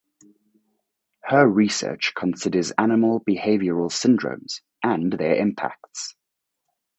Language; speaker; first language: English; native; English